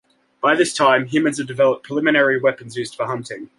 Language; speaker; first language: English; native; English